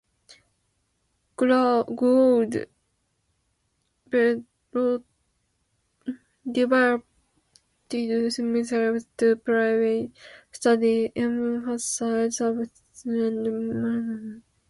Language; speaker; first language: English; non-native, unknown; Japanese